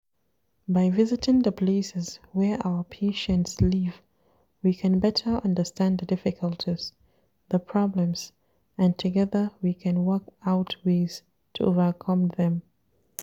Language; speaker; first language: English; non-native, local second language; Hausa